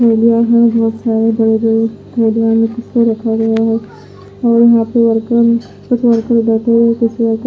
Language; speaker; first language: Hindi; non-native, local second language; Punjabi